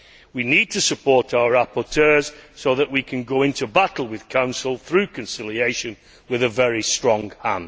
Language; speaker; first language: English; native; English